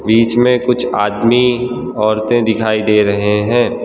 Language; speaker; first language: Hindi; non-native, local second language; Gujarati